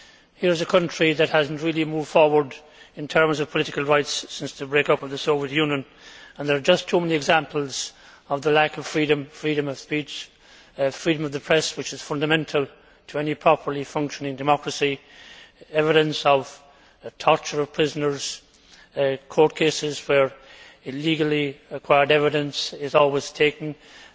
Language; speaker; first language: English; native; English